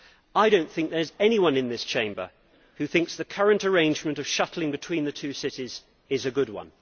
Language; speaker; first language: English; native; English